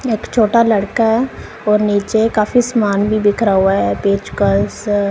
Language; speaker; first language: Hindi; non-native, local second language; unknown